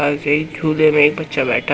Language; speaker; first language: Hindi; native; Hindi